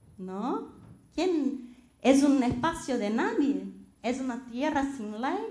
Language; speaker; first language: Spanish; non-native, related language; Portuguese